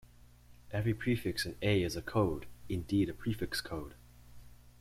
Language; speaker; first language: English; native; English